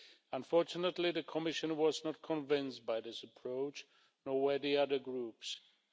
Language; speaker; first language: English; non-native, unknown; Czech